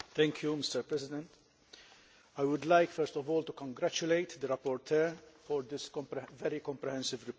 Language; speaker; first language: English; non-native, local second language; Maltese